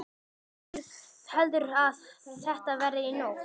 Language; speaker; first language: Icelandic; native; Icelandic